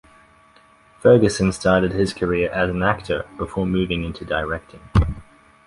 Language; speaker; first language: English; native; English